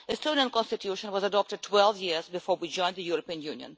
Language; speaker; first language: English; non-native, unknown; Russian